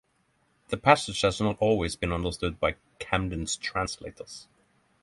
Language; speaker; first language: English; non-native, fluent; Norwegian